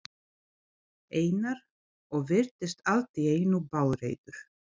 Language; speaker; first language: Icelandic; non-native, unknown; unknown